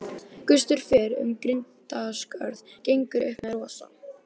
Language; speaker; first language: Icelandic; native; Icelandic